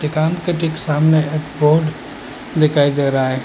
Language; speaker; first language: Hindi; non-native, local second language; Bangla